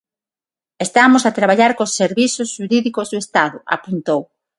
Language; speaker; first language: Galician; non-native, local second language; Spanish